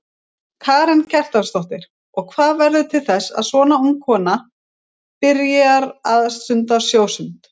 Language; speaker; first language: Icelandic; native; Icelandic